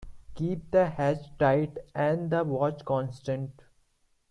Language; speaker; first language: English; non-native, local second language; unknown